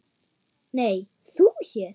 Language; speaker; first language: Icelandic; non-native, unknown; German